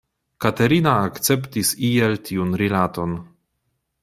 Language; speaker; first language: Esperanto; non-native, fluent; Polish